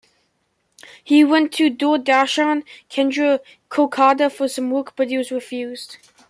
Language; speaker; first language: English; native; English